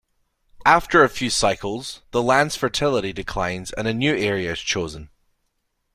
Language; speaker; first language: English; native; English